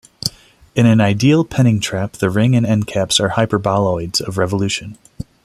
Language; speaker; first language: English; non-native, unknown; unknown